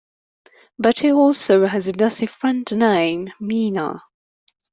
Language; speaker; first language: English; non-native, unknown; Persian